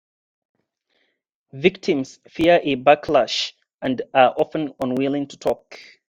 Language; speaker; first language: English; non-native, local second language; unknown